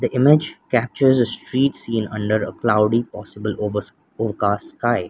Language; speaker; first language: English; non-native, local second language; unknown